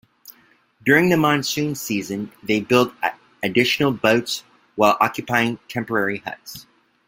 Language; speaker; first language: English; native; English